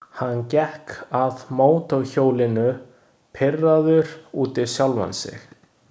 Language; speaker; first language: Icelandic; non-native, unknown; Chinese